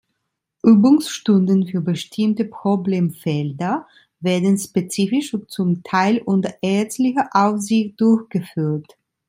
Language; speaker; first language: German; non-native, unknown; Italian